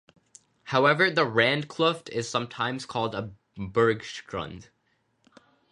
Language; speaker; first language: English; non-native, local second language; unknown